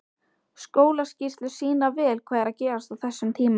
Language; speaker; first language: Icelandic; native; Icelandic